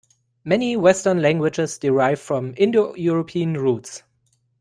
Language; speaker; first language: English; non-native, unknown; German